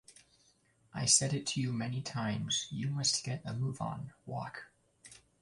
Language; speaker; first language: English; native; English